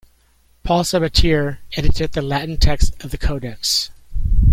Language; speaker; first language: English; native; English